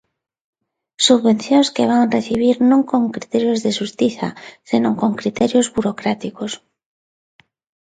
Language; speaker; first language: Galician; non-native, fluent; Spanish